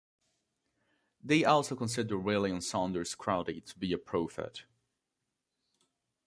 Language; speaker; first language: English; native; English